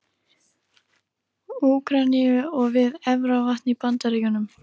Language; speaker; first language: Icelandic; native; Icelandic